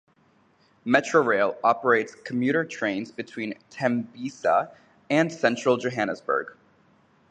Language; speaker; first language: English; native; English